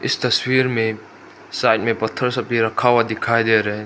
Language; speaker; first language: Hindi; non-native, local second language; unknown